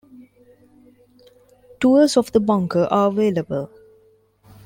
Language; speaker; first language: English; non-native, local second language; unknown